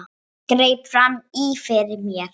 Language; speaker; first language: Icelandic; non-native, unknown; English